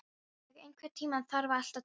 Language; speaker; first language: Icelandic; non-native, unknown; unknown